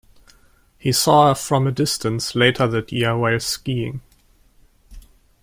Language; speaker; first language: English; non-native, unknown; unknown